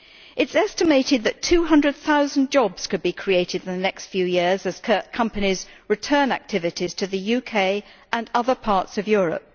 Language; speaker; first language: English; native; English